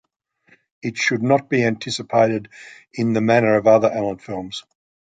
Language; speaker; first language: English; native; English